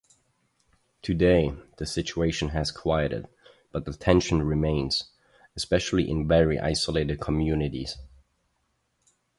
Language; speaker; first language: English; non-native, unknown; German